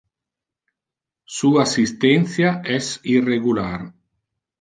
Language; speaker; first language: Interlingua; non-native, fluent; Italian